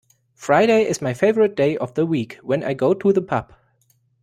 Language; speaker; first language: English; non-native, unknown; German